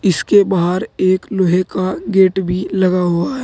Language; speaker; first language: Hindi; native; Hindi